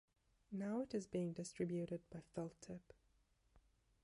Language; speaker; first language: English; non-native, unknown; German